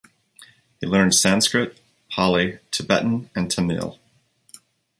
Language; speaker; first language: English; native; English